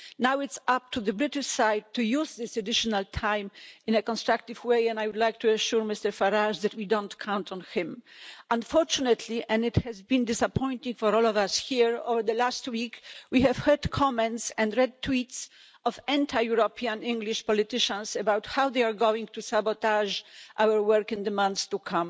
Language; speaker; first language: English; non-native, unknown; Polish